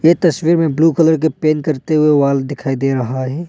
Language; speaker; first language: Hindi; non-native, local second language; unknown